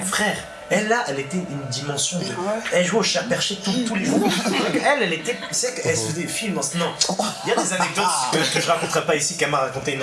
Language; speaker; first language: French; native; French